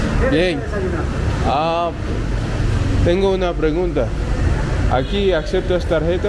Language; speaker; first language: Spanish; non-native, learner; English